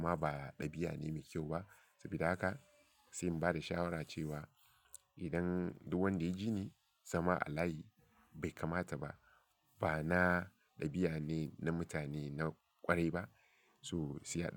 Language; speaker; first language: Hausa; non-native, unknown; Yoruba